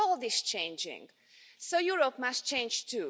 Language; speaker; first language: English; non-native, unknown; Hungarian